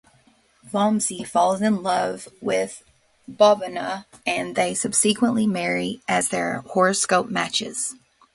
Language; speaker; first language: English; native; English